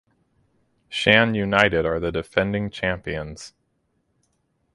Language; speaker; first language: English; native; English